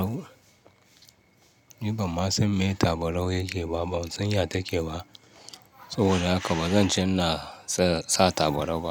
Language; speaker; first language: Hausa; non-native, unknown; Yoruba